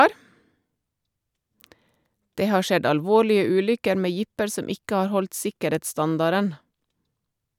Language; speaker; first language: Norwegian; native; Norwegian